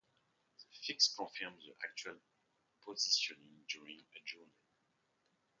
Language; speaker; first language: English; non-native, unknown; French